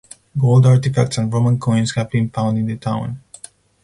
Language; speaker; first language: English; non-native, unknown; Spanish